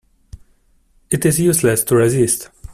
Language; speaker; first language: English; non-native, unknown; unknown